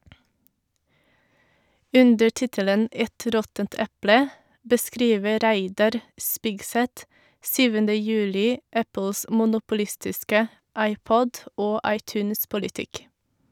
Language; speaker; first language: Norwegian; non-native, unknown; Portuguese